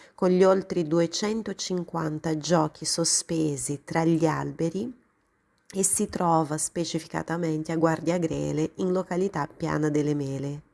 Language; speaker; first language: Italian; non-native, fluent; Portuguese